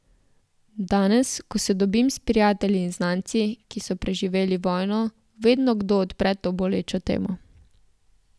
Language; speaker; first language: Slovenian; native; Slovenian